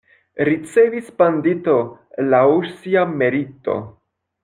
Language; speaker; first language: Esperanto; non-native, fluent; French